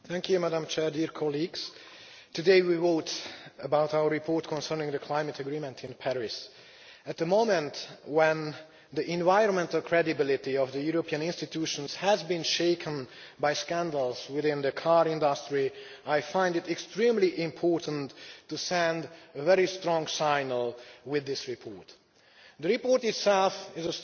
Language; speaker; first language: English; non-native, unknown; Hungarian